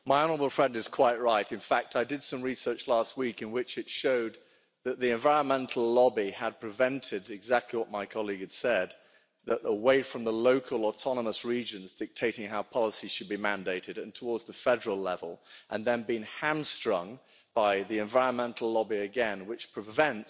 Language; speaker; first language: English; native; English